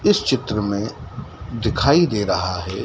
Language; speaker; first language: Hindi; native; Hindi